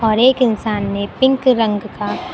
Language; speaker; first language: Hindi; native; Hindi